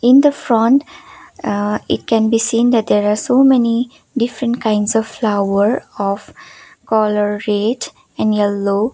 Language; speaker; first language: English; non-native, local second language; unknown